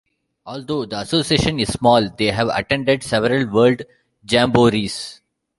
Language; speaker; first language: English; non-native, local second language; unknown